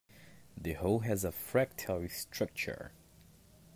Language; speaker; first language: English; native; English